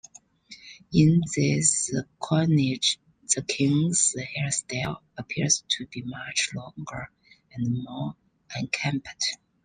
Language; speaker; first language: English; non-native, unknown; Chinese